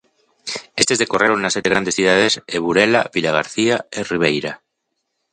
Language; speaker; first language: Galician; native; Galician